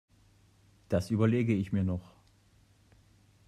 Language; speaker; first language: German; native; German